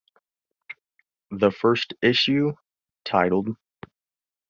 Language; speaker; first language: English; native; English